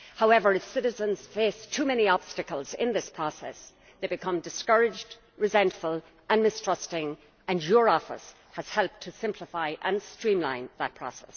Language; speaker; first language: English; native; English